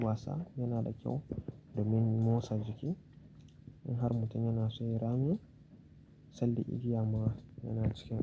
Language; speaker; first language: Hausa; native; Hausa